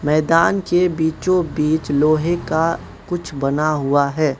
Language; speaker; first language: Hindi; non-native, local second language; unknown